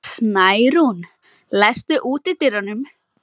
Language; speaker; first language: Icelandic; native; Icelandic